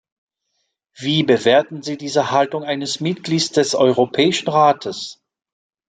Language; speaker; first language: German; non-native, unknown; French